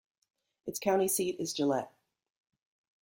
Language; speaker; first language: English; native; English